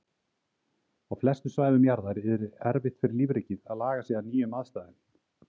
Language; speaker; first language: Icelandic; native; Icelandic